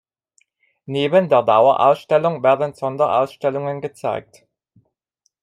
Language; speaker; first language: German; non-native, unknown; Italian